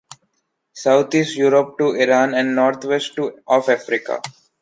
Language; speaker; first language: English; non-native, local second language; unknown